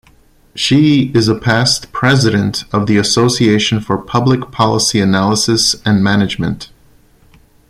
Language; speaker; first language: English; non-native, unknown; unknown